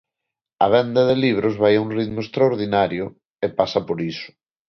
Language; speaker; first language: Galician; non-native, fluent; Spanish